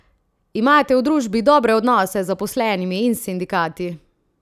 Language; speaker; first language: Slovenian; native; Slovenian